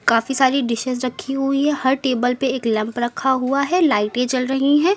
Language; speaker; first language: Hindi; native; Hindi